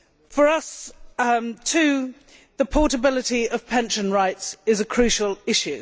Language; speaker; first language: English; native; English